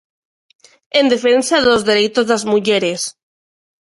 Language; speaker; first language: Galician; non-native, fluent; Spanish